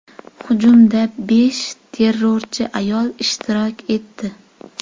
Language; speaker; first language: Uzbek; native; Uzbek